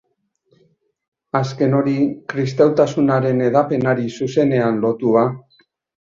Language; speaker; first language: Basque; native; Basque